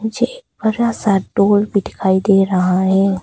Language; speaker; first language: Hindi; early bilingual, other home language; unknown